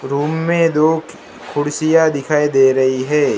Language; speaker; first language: Hindi; non-native, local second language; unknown